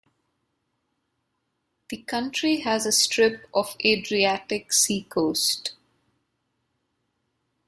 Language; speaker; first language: English; non-native, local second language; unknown